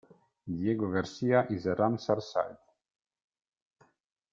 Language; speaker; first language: English; non-native, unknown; Italian